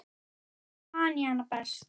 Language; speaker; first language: Icelandic; native; Icelandic